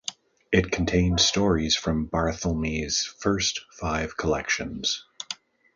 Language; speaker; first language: English; native; English